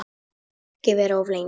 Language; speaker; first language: Icelandic; non-native, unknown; Polish